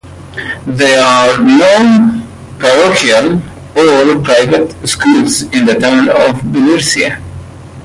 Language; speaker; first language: English; non-native, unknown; Arabic